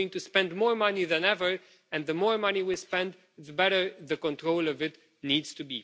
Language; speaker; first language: English; non-native, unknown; Romanian